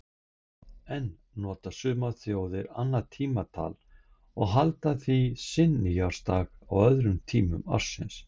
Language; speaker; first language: Icelandic; native; Icelandic